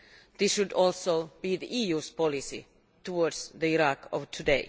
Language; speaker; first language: English; non-native, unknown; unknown